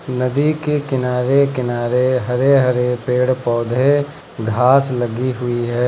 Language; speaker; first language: Hindi; native; Hindi